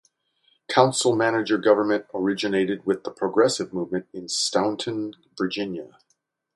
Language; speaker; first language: English; native; English